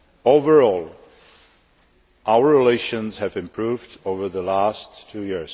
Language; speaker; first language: English; non-native, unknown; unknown